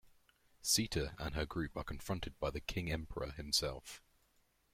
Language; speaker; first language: English; native; English